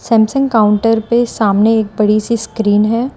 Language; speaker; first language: Hindi; non-native, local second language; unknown